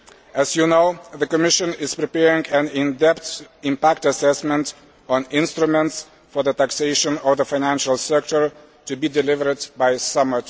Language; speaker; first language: English; non-native, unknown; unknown